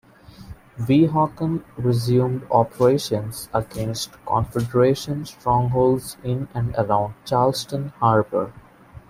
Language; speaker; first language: English; non-native, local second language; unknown